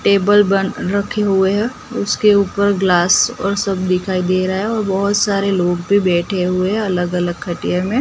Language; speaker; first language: Hindi; non-native, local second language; Gujarati